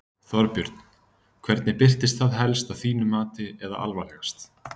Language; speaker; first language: Icelandic; native; Icelandic